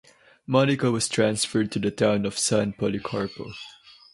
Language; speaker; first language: English; non-native, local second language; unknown